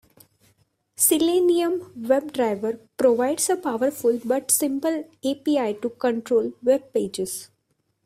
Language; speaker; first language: English; non-native, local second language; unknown